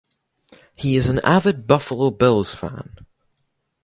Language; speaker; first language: English; native; English